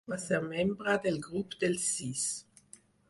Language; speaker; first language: Catalan; non-native, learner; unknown